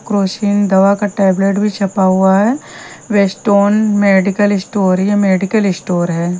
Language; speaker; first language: Hindi; non-native, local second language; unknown